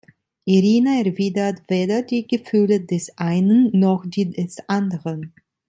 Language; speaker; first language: German; non-native, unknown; Italian